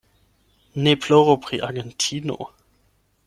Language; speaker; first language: Esperanto; non-native, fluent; German